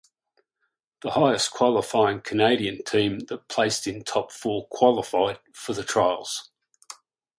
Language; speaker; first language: English; native; English